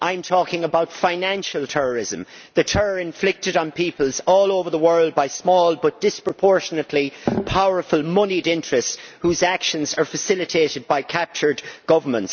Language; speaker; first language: English; native; English